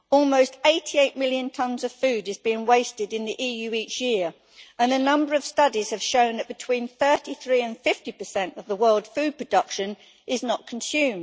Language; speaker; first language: English; native; English